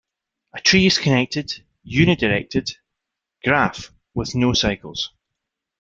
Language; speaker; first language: English; native; English